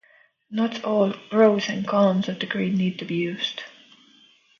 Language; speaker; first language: English; non-native, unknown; Estonian